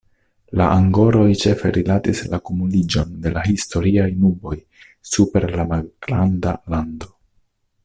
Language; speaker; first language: Esperanto; non-native, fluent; Italian